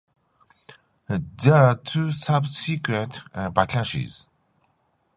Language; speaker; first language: English; non-native, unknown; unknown